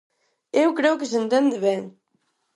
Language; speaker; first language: Galician; non-native, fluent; Spanish